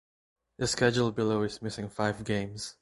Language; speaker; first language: English; non-native, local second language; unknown